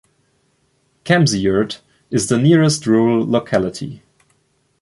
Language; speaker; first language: English; non-native, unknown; German